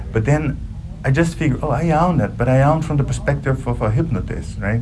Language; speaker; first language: English; non-native, fluent; Portuguese